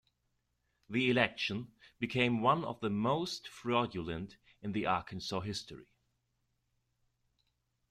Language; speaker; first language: English; non-native, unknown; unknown